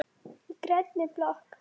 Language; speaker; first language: Icelandic; non-native, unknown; Polish